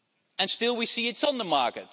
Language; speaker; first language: English; non-native, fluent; Dutch